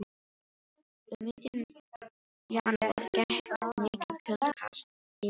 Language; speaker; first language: Icelandic; non-native, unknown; Filipino